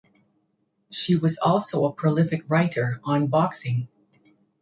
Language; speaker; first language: English; native; English